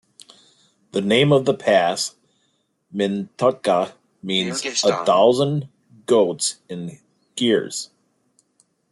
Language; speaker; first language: English; native; English